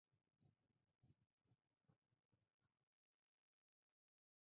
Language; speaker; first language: English; non-native, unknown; Spanish